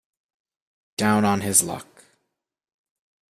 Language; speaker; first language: English; native; English